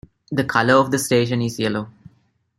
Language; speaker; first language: English; non-native, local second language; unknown